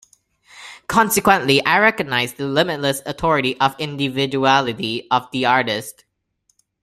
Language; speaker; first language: English; non-native, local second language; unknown